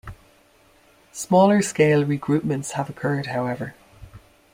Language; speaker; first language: English; native; English